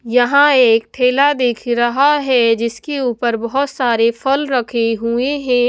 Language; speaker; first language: Hindi; non-native, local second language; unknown